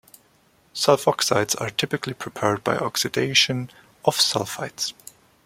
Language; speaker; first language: English; non-native, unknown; German